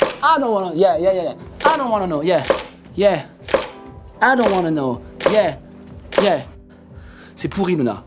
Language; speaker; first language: English; non-native, learner; French